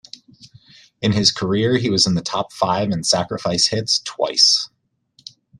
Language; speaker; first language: English; native; English